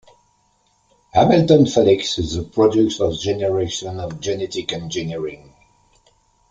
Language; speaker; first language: English; non-native, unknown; French